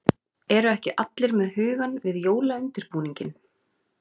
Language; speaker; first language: Icelandic; native; Icelandic